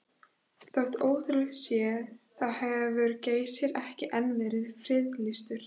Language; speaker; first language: Icelandic; native; Icelandic